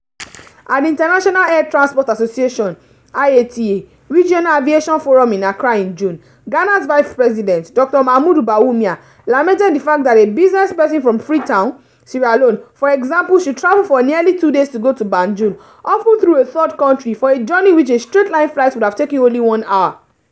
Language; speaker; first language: English; non-native, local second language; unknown